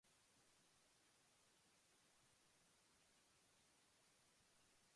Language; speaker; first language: English; non-native, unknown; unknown